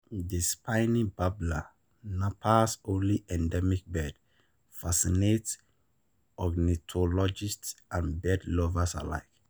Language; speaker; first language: English; non-native, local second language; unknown